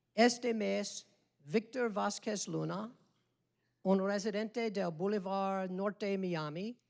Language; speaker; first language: Spanish; non-native, fluent; English